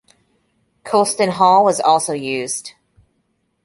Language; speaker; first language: English; native; English